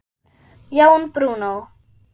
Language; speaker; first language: Icelandic; non-native, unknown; German